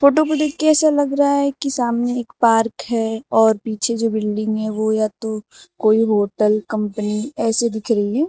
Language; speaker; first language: Hindi; native; Hindi